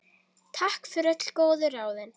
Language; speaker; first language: Icelandic; native; Icelandic